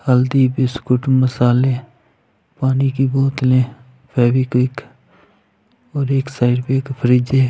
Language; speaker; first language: Hindi; non-native, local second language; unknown